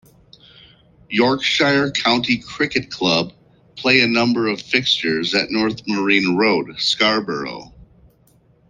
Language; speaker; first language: English; non-native, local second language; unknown